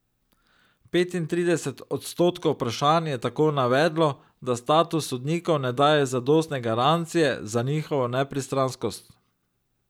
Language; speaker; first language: Slovenian; native; Slovenian